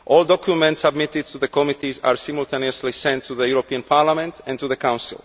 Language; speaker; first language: English; non-native, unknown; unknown